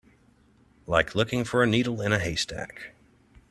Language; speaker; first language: English; native; English